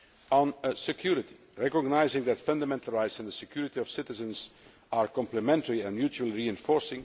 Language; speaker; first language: English; non-native, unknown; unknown